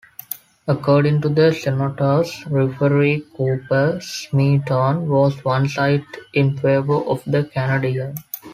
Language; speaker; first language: English; non-native, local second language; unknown